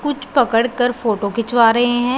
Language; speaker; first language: Hindi; non-native, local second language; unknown